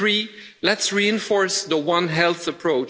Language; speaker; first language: English; non-native, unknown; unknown